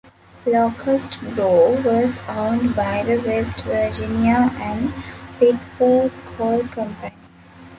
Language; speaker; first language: English; non-native, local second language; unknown